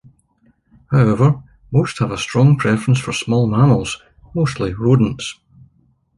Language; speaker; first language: English; native; English